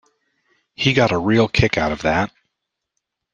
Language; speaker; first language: English; native; English